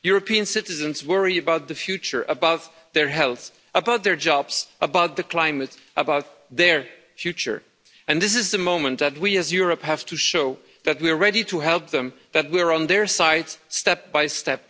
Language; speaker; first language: English; non-native, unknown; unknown